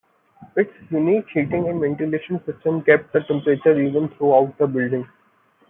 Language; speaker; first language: English; non-native, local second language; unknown